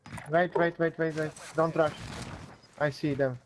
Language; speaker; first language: English; non-native, learner; Czech